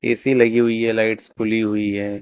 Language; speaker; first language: Hindi; native; Hindi